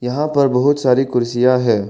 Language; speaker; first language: Hindi; non-native, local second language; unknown